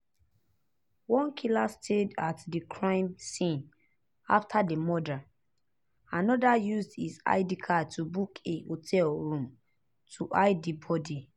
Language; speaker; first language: English; non-native, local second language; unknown